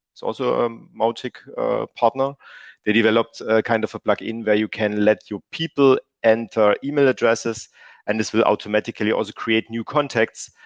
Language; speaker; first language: English; non-native, fluent; German